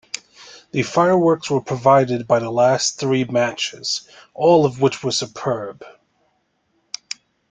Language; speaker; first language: English; native; English